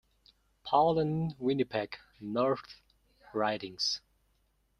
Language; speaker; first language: English; non-native, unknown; Mongolian